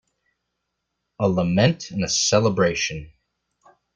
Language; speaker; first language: English; native; English